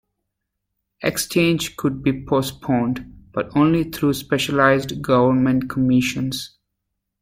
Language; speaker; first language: English; native; English